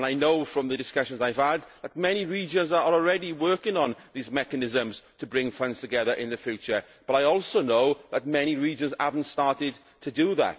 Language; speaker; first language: English; native; English